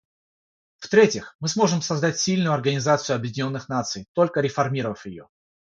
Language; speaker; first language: Russian; non-native, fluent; Georgian